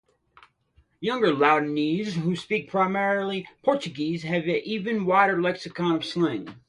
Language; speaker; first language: English; native; English